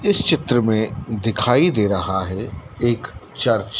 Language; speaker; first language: Hindi; native; Hindi